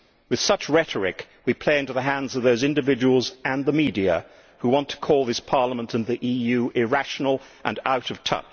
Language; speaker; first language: English; native; English